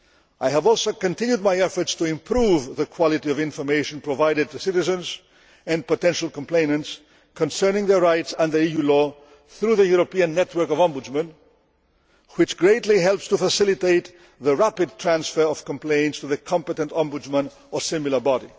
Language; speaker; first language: English; non-native, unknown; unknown